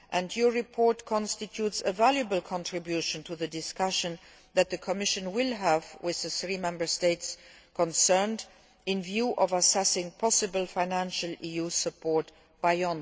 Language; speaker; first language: English; non-native, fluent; Luxembourgish